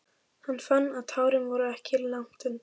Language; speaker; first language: Icelandic; native; Icelandic